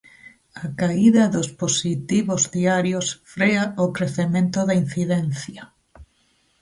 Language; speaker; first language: Galician; native; Galician